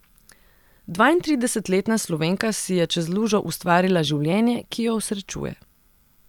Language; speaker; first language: Slovenian; non-native, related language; Serbian